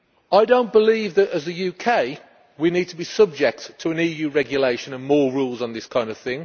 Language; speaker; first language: English; native; English